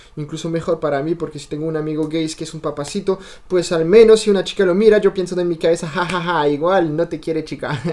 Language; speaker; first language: Spanish; non-native, fluent; French